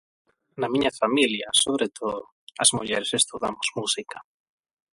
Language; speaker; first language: Galician; non-native, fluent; Spanish